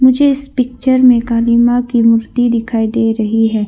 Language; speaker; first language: Hindi; non-native, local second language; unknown